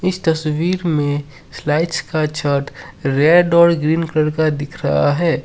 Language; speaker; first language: Hindi; non-native, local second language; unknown